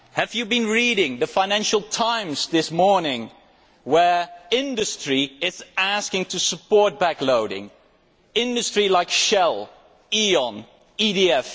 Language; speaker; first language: English; non-native, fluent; Dutch